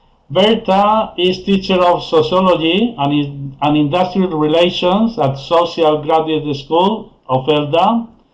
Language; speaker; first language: English; non-native, fluent; Spanish